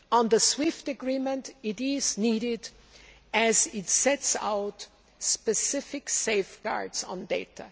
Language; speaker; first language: English; non-native, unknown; German